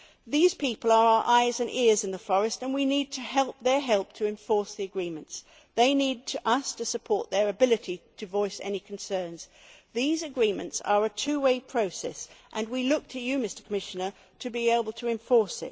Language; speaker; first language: English; native; English